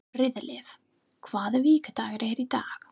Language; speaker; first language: Icelandic; non-native, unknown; English